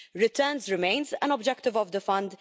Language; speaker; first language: English; non-native, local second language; Maltese